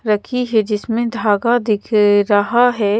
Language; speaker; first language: Hindi; native; Hindi